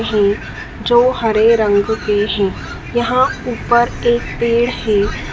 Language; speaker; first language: Hindi; native; Hindi